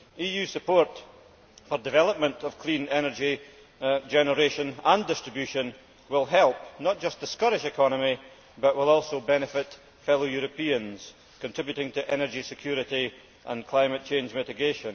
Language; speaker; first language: English; native; English